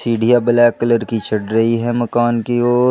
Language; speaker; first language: Hindi; native; Hindi